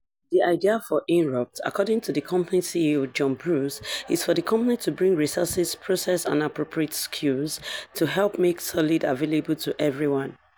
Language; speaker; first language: English; non-native, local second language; Yoruba